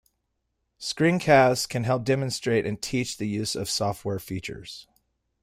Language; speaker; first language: English; native; English